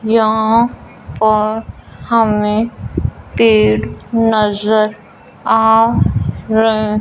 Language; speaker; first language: Hindi; non-native, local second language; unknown